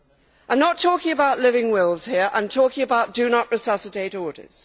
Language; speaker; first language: English; native; English